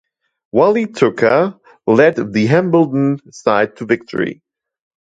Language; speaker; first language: English; non-native, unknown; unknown